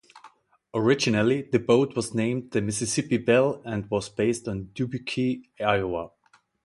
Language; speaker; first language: English; non-native, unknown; German